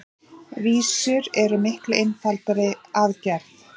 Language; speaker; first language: Icelandic; native; Icelandic